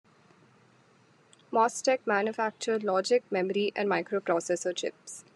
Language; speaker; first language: English; non-native, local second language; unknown